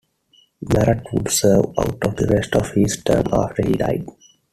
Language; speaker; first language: English; non-native, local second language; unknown